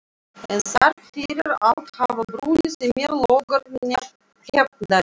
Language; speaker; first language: Icelandic; non-native, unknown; Russian